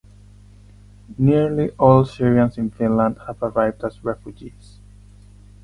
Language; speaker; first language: English; non-native, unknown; Spanish